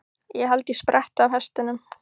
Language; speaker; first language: Icelandic; native; Icelandic